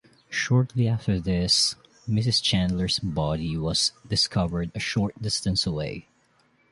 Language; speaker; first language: English; non-native, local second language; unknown